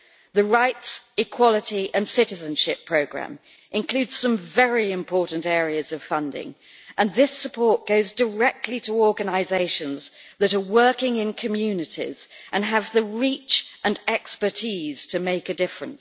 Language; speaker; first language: English; native; English